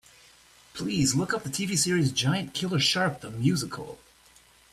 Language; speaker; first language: English; native; English